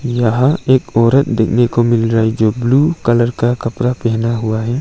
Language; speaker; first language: Hindi; non-native, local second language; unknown